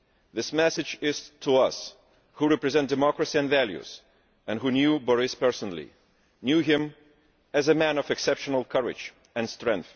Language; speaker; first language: English; non-native, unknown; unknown